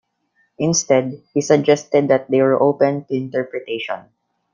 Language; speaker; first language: English; non-native, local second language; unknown